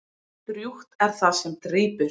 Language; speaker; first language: Icelandic; native; Icelandic